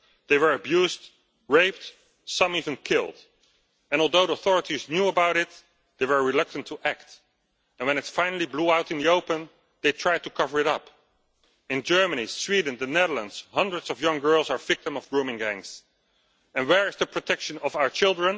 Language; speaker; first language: English; non-native, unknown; Dutch